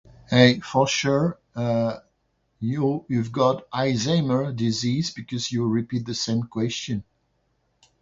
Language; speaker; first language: English; non-native, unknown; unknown